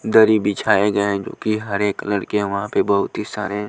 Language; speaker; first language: Hindi; non-native, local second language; Punjabi